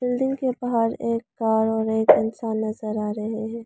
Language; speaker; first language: Hindi; non-native, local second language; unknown